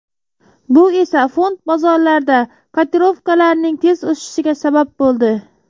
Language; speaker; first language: Uzbek; native; Uzbek